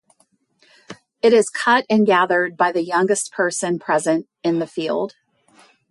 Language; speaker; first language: English; native; English